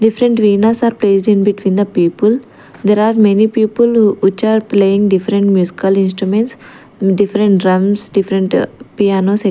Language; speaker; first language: English; non-native, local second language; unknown